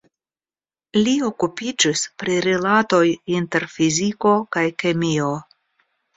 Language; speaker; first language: Esperanto; non-native, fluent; Russian